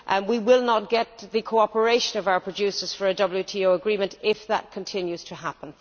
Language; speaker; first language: English; native; English